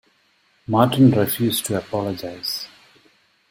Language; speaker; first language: English; non-native, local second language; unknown